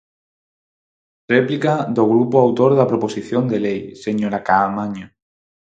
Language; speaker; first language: Galician; non-native, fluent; Spanish